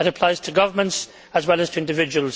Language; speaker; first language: English; native; English